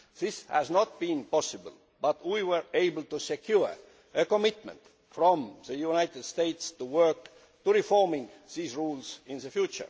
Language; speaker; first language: English; non-native, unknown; Estonian